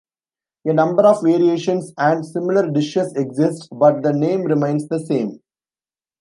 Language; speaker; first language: English; non-native, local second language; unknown